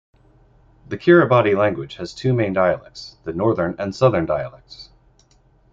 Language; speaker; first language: English; native; English